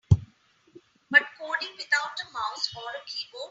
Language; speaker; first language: English; non-native, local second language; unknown